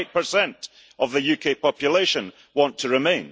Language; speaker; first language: English; early bilingual, heritage; English